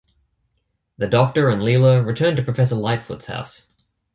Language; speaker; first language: English; native; English